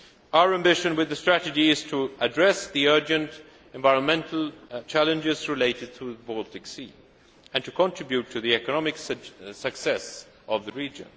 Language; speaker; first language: English; non-native, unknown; Swedish